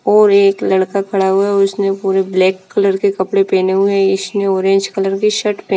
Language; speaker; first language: Hindi; non-native, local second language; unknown